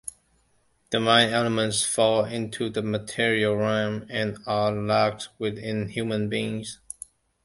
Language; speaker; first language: English; non-native, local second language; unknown